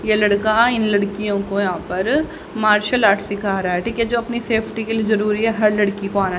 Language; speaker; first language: Hindi; native; Hindi